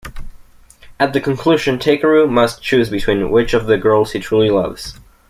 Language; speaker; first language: English; native; English